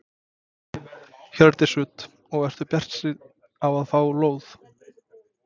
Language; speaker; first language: Icelandic; non-native, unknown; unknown